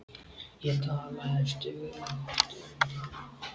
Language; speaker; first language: Icelandic; native; Icelandic